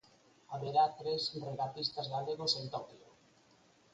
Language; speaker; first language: Galician; native; Galician